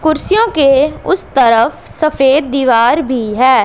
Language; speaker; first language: Hindi; non-native, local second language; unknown